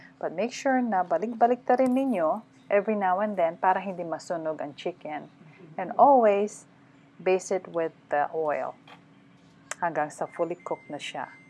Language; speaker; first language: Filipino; non-native, local second language; Pampanga